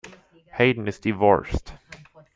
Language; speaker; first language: English; non-native, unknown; German